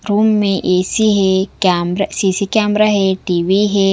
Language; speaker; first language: Hindi; non-native, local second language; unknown